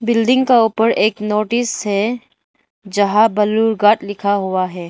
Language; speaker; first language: Hindi; non-native, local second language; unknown